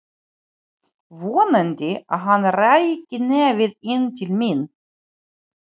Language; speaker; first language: Icelandic; non-native, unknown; Ukrainian